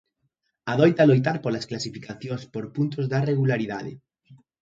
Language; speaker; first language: Galician; native; Galician